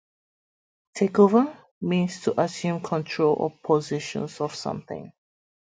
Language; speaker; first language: English; native; English